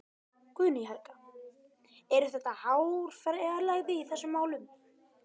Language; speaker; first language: Icelandic; native; Icelandic